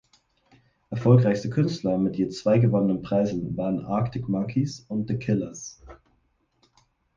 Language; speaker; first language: German; native; German